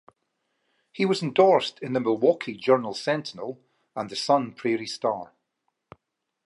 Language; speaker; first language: English; native; English